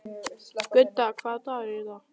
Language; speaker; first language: Icelandic; non-native, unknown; Italian